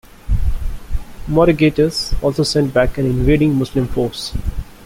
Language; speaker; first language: English; non-native, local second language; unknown